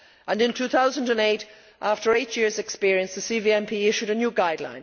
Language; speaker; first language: English; native; English